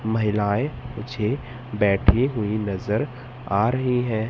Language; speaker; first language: Hindi; native; Hindi